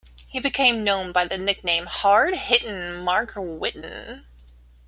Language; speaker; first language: English; native; English